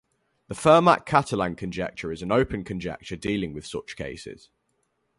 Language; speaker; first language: English; native; English